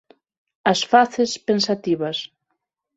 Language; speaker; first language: Galician; non-native, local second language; Spanish